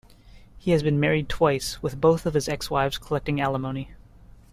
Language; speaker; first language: English; native; English